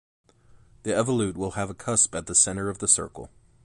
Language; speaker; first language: English; native; English